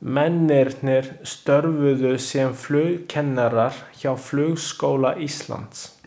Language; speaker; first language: Icelandic; non-native, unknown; Chinese